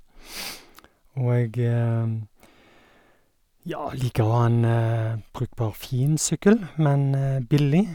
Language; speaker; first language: Norwegian; native; Norwegian